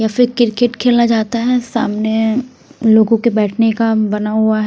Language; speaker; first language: Hindi; non-native, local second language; Punjabi